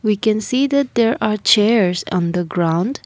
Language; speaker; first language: English; non-native, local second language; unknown